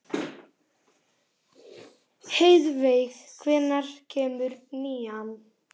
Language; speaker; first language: Icelandic; native; Icelandic